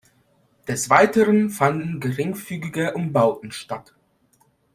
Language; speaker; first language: German; non-native, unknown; Polish